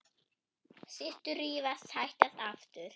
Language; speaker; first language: Icelandic; non-native, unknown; German